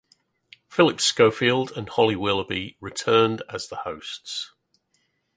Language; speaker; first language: English; native; English